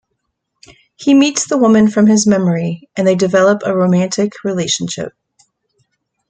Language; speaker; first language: English; native; English